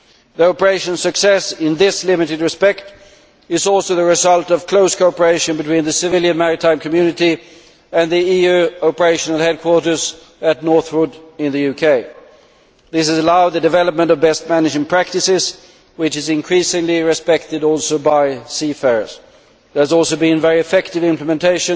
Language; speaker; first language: English; non-native, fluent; Swedish